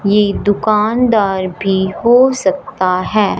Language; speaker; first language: Hindi; non-native, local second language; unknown